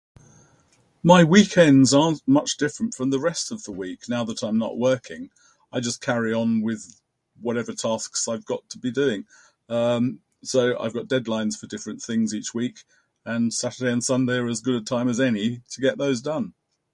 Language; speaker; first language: English; native; English